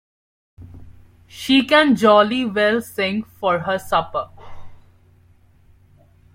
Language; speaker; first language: English; non-native, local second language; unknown